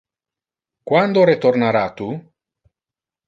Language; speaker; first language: Interlingua; non-native, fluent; Italian